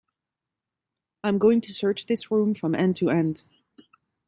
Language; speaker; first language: English; non-native, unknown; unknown